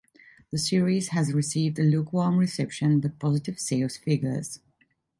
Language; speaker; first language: English; non-native, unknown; Italian